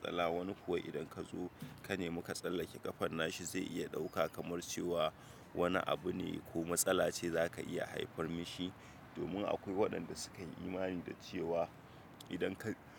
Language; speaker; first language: Hausa; native; Hausa